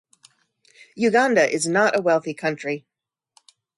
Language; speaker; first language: English; native; English